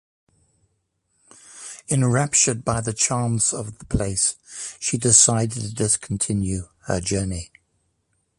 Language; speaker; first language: English; native; English